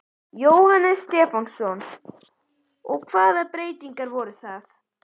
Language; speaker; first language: Icelandic; native; Icelandic